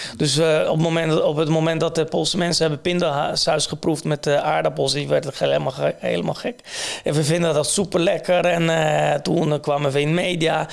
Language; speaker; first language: Dutch; non-native, fluent; Polish